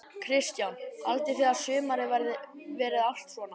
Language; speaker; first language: Icelandic; native; Icelandic